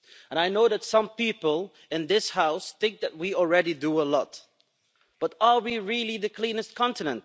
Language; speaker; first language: English; non-native, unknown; Dutch